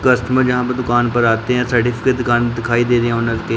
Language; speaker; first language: Hindi; non-native, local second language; Punjabi